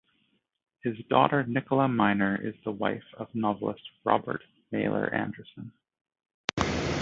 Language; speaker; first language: English; native; English